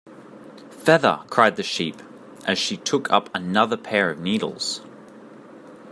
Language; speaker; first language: English; native; English